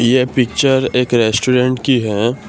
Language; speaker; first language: Hindi; non-native, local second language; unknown